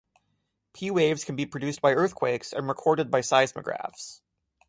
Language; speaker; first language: English; native; English